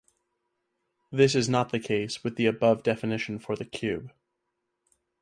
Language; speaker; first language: English; native; English